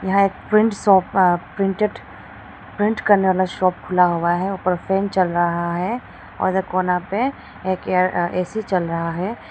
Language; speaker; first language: Hindi; non-native, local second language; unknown